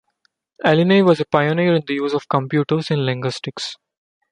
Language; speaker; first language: English; non-native, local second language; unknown